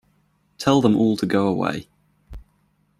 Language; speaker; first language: English; native; English